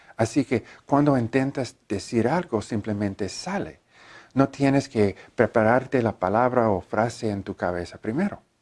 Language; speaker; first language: Spanish; non-native, learner; English